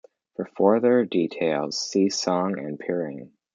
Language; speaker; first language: English; native; English